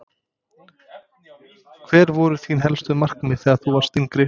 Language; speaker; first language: Icelandic; non-native, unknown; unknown